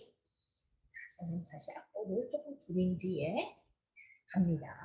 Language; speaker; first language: Korean; native; Korean